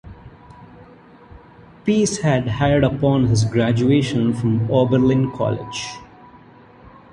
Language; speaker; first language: English; non-native, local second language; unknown